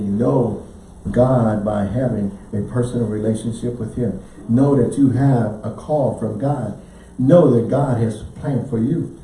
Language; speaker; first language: English; native; English